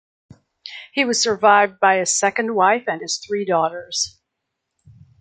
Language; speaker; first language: English; native; English